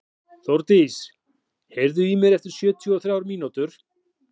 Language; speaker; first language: Icelandic; native; Icelandic